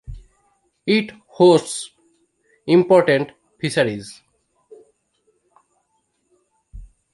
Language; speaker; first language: English; non-native, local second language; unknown